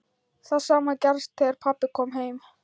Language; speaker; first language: Icelandic; non-native, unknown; Thai